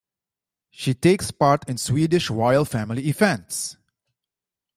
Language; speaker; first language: English; non-native, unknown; Dutch